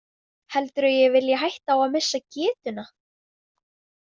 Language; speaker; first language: Icelandic; non-native, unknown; Vietnamese